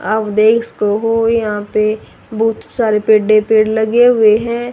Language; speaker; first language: Hindi; native; Hindi